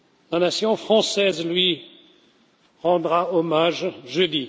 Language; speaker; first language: French; non-native, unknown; German